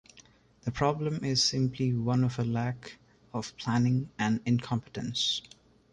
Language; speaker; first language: English; non-native, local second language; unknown